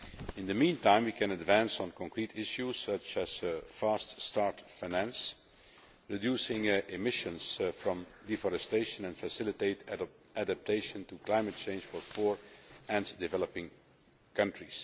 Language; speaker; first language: English; non-native, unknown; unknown